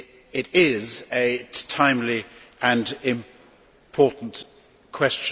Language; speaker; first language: English; native; English